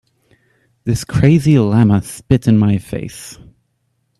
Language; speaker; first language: English; native; English